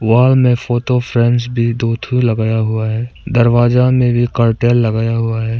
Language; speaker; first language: Hindi; non-native, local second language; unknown